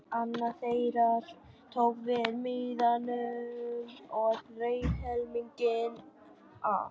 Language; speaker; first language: Icelandic; non-native, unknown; Vietnamese